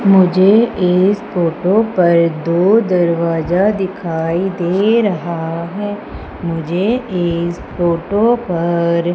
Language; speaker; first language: Hindi; native; Hindi